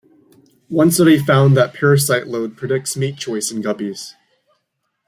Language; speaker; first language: English; native; English